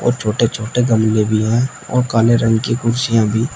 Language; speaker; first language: Hindi; native; Hindi